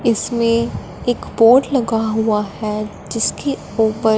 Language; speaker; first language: Hindi; non-native, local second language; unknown